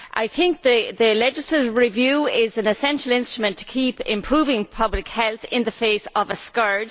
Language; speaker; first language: English; native; English